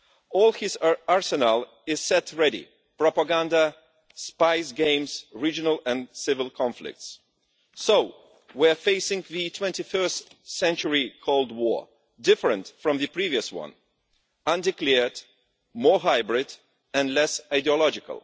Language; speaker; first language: English; non-native, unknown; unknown